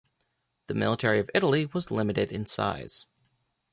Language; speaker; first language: English; native; English